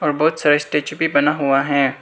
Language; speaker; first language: Hindi; non-native, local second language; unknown